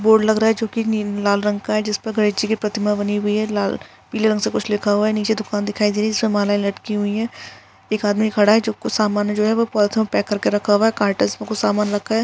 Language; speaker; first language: Hindi; non-native, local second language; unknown